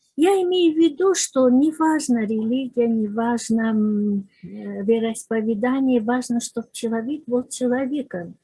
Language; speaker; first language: Russian; non-native, local second language; Azerbaijani